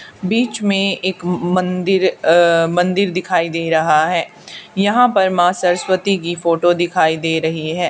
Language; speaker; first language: Hindi; native; Hindi